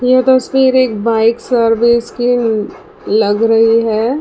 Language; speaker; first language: Hindi; non-native, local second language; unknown